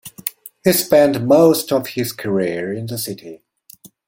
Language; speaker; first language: English; non-native, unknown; Chinese